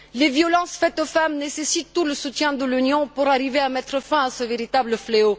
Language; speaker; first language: French; non-native, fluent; Bulgarian